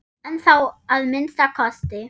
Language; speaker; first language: Icelandic; non-native, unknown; German